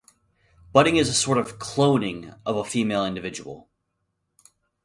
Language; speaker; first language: English; native; English